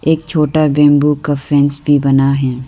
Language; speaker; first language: Hindi; non-native, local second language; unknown